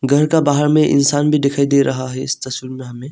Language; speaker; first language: Hindi; non-native, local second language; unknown